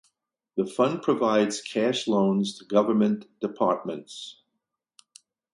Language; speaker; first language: English; native; English